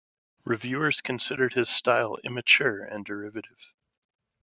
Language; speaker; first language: English; native; English